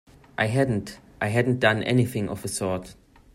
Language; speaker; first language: English; non-native, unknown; German